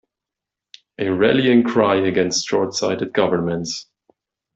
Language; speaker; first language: English; non-native, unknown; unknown